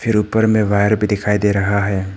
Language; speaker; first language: Hindi; non-native, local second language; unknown